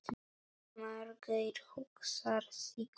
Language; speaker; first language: Icelandic; non-native, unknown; Polish